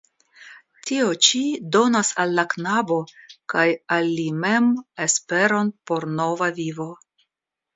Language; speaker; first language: Esperanto; non-native, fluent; Russian